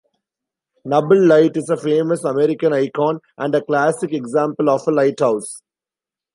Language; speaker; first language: English; non-native, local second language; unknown